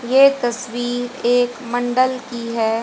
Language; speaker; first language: Hindi; native; Hindi